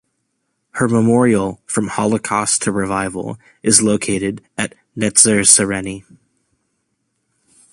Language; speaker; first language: English; native; English